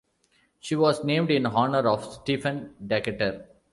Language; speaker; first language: English; non-native, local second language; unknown